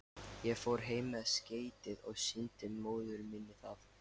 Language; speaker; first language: Icelandic; non-native, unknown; Lithuanian